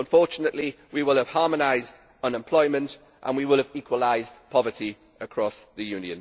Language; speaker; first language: English; native; English